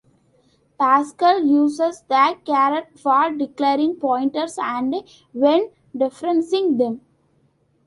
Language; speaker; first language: English; non-native, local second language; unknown